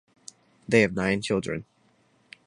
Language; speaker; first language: English; native; English